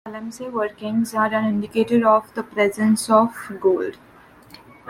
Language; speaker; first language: English; non-native, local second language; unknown